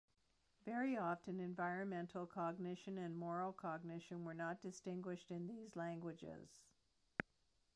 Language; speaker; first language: English; native; English